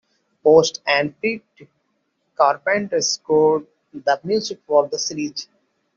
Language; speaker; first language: English; non-native, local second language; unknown